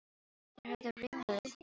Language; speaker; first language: Icelandic; non-native, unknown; Filipino